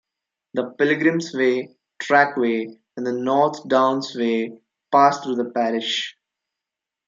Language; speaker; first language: English; non-native, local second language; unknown